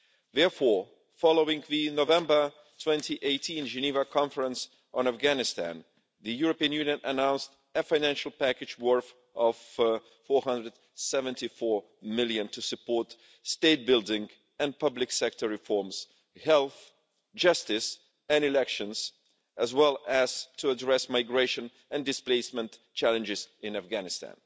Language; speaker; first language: English; non-native, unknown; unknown